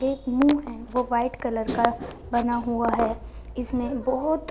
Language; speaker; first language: Hindi; non-native, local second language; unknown